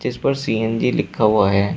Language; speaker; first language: Hindi; native; Hindi